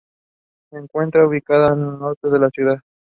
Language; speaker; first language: English; non-native, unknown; Spanish